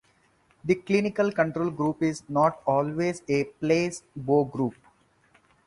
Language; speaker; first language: English; non-native, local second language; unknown